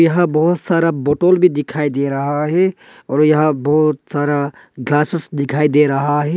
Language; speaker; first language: Hindi; non-native, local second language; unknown